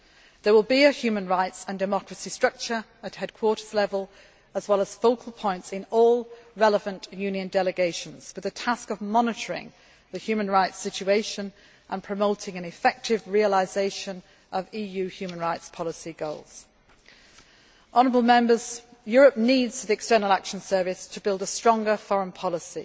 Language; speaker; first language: English; native; English